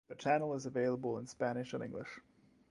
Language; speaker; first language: English; non-native, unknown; French